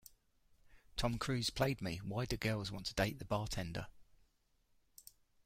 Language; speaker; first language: English; native; English